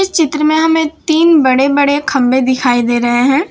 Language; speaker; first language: Hindi; non-native, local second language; Gujarati